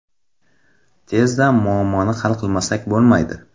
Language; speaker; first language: Uzbek; non-native, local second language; Kara-Kalpak